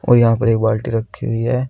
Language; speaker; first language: Hindi; native; Hindi